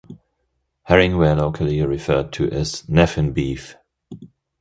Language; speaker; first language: English; non-native, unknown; German